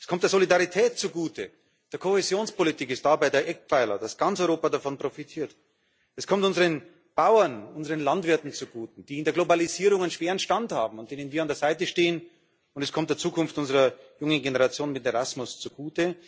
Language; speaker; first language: German; native; German